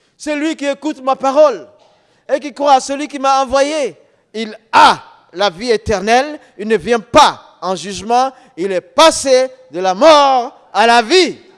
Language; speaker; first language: French; non-native, local second language; Dyula